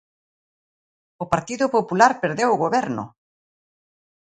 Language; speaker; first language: Galician; native; Galician